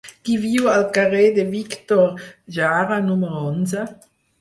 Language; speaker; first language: Catalan; non-native, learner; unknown